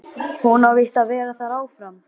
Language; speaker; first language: Icelandic; native; Icelandic